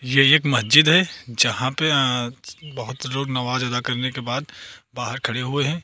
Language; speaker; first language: Hindi; native; Hindi